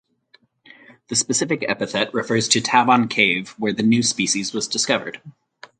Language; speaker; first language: English; native; English